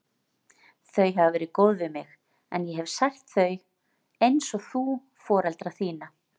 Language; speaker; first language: Icelandic; native; Icelandic